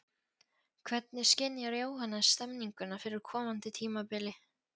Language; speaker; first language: Icelandic; non-native, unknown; Polish